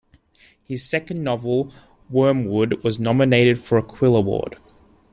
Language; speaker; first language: English; native; English